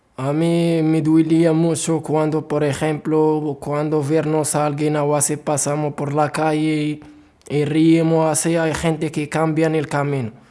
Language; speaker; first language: Spanish; non-native, learner; Arabic